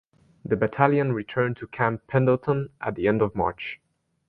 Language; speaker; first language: English; native; English